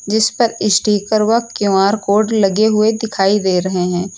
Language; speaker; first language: Hindi; native; Hindi